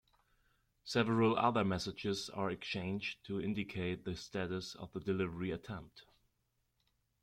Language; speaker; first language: English; non-native, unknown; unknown